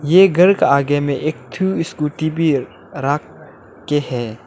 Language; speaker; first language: Hindi; non-native, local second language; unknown